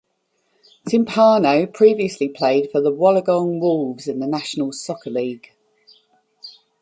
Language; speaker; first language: English; native; English